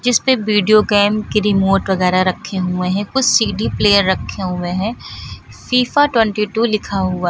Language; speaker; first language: Hindi; native; Hindi